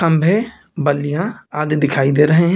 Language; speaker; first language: Hindi; native; Hindi